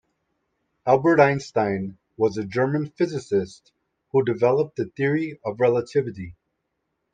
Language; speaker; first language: English; native; English